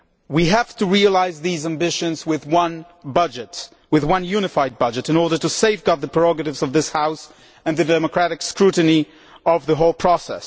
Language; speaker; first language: English; non-native, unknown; Polish